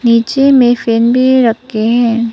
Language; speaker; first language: Hindi; early bilingual, other home language; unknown